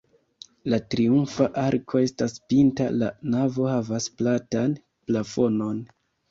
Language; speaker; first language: Esperanto; non-native, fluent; Kinyarwanda